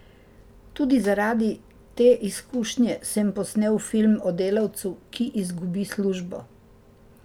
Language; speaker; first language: Slovenian; native; Slovenian